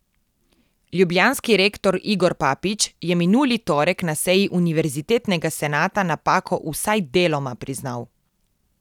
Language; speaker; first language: Slovenian; native; Slovenian